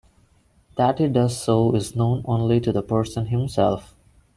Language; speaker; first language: English; non-native, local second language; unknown